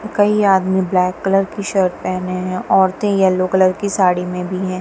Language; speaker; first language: Hindi; non-native, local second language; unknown